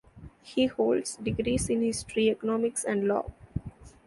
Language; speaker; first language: English; non-native, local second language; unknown